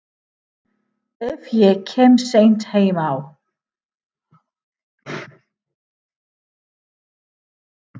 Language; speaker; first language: Icelandic; non-native, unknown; English